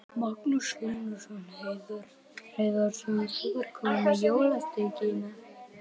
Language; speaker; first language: Icelandic; native; Icelandic